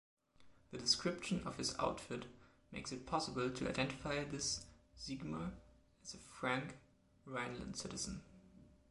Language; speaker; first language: English; non-native, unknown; German